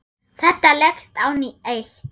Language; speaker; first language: Icelandic; non-native, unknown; German